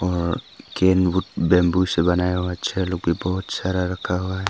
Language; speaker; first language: Hindi; non-native, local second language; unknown